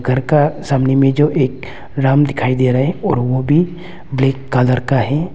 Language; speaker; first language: Hindi; non-native, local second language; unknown